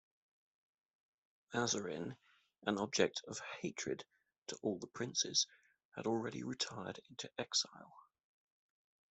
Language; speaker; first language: English; native; English